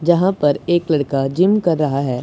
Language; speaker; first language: Hindi; non-native, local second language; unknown